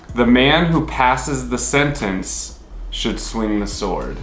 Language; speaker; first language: English; native; English